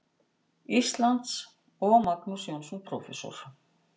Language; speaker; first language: Icelandic; native; Icelandic